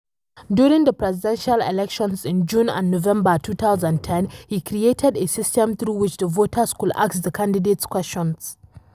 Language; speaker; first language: English; non-native, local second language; Hausa